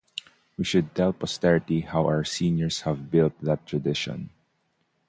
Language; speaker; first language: English; non-native, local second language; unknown